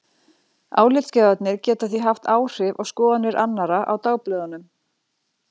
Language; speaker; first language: Icelandic; native; Icelandic